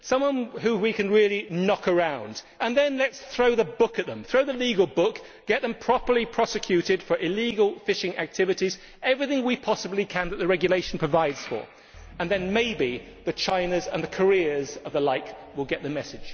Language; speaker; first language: English; native; English